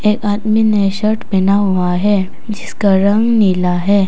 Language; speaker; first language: Hindi; non-native, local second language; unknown